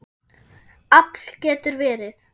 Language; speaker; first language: Icelandic; non-native, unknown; German